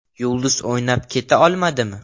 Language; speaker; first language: Uzbek; non-native, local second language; Russian